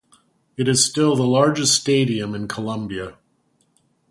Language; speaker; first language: English; native; English